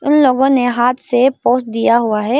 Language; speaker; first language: Hindi; non-native, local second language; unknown